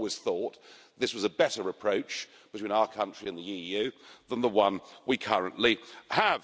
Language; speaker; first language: English; native; English